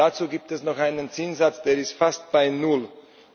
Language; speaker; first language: German; non-native, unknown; Slovak